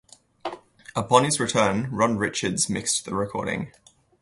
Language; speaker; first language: English; native; English